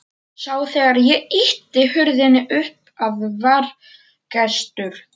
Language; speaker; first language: Icelandic; non-native, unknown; Polish